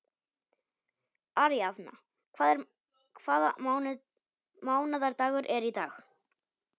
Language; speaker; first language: Icelandic; non-native, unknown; Polish